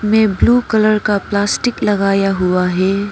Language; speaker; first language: Hindi; non-native, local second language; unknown